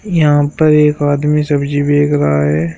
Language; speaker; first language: Hindi; native; Hindi